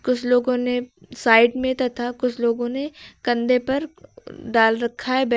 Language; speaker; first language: Hindi; native; Hindi